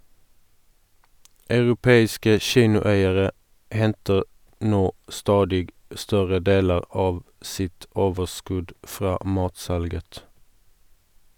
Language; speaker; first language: Norwegian; non-native, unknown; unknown